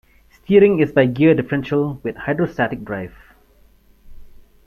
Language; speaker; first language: English; non-native, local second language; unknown